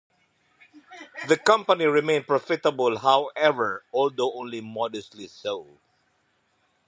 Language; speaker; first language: English; native; English